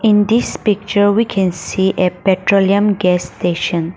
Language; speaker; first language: English; non-native, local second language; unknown